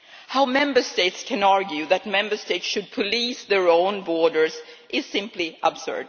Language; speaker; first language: English; non-native, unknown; Swedish